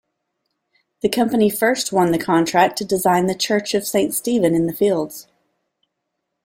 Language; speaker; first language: English; native; English